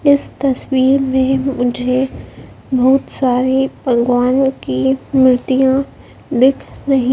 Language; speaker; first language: Hindi; native; Hindi